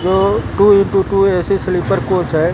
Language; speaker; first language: Hindi; native; Hindi